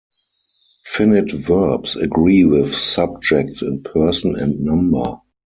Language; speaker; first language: English; non-native, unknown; German